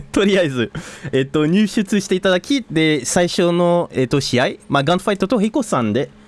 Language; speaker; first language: Japanese; non-native, fluent; French